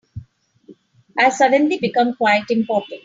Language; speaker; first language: English; non-native, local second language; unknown